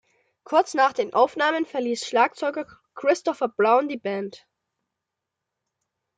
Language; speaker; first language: German; native; German